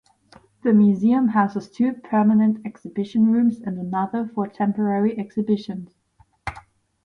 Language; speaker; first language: English; non-native, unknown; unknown